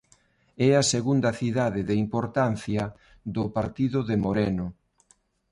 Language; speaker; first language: Galician; non-native, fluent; Spanish